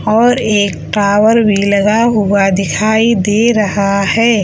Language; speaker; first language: Hindi; native; Hindi